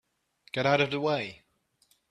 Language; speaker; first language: English; native; English